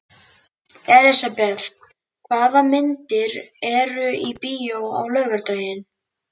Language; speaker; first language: Icelandic; native; Icelandic